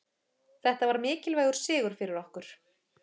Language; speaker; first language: Icelandic; native; Icelandic